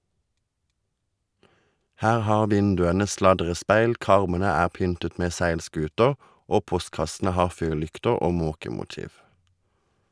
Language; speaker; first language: Norwegian; native; Norwegian